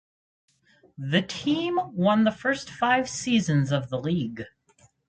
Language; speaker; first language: English; native; English